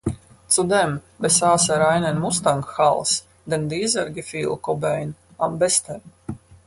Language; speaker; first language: German; non-native, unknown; Latvian